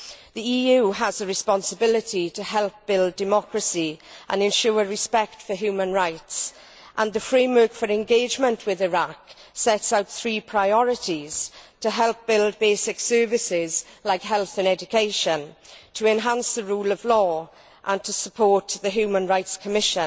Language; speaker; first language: English; native; English